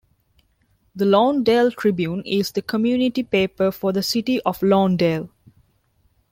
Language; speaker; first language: English; non-native, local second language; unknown